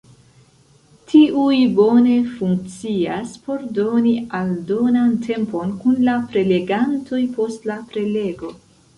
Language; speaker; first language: Esperanto; non-native, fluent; Central Kurdish